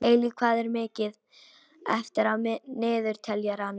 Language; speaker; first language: Icelandic; non-native, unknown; Polish